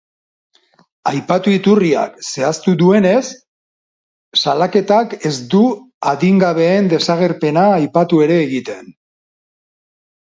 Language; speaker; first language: Basque; non-native, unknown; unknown